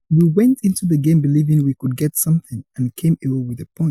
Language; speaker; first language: English; non-native, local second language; Yoruba